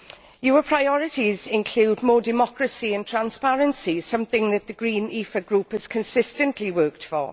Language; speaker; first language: English; native; English